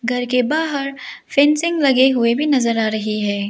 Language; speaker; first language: Hindi; early bilingual, other home language; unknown